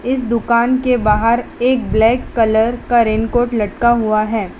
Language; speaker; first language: Hindi; non-native, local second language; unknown